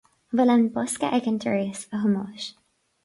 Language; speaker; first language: Irish; non-native, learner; English